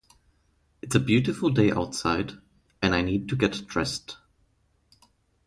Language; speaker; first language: English; non-native, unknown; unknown